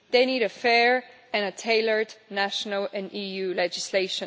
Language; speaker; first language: English; non-native, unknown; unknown